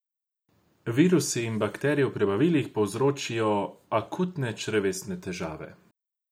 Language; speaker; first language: Slovenian; non-native, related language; Croatian